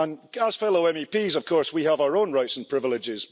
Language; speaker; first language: English; early bilingual, heritage; English